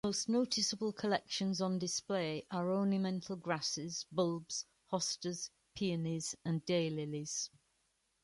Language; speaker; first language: English; native; English